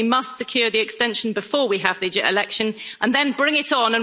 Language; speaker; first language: English; native; English